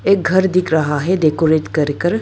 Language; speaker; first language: Hindi; non-native, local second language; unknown